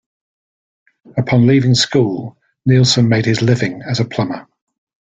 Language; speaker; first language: English; native; English